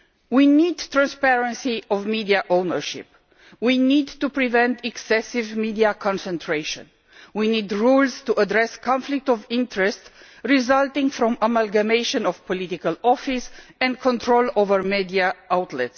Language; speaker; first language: English; non-native, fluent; Romanian